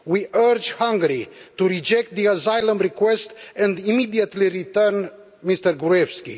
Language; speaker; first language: English; non-native, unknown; Romanian